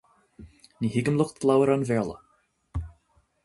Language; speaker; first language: Irish; native; Irish